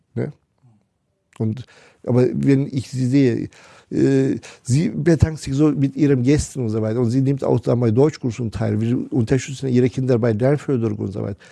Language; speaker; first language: German; non-native, fluent; Turkish